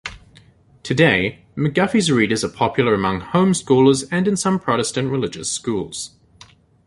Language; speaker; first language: English; native; English